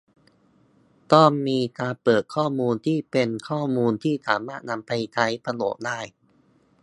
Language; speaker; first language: Thai; native; Thai